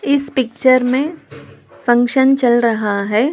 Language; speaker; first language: Hindi; non-native, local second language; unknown